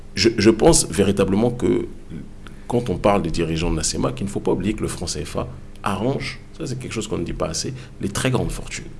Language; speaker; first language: French; native; French